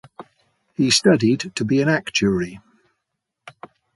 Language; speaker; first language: English; native; English